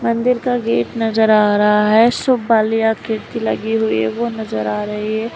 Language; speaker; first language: Hindi; native; Hindi